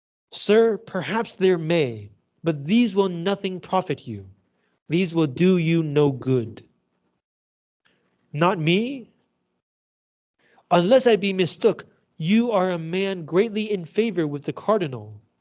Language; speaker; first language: English; non-native, fluent; Chinese